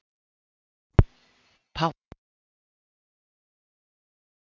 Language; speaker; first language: Icelandic; native; Icelandic